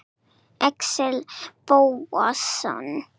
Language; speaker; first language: Icelandic; non-native, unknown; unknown